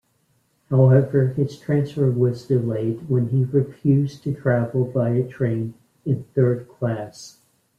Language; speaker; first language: English; native; English